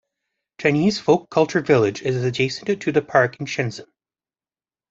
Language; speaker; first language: English; native; English